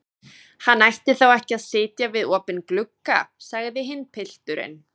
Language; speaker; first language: Icelandic; native; Icelandic